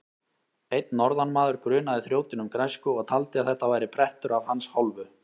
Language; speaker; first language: Icelandic; native; Icelandic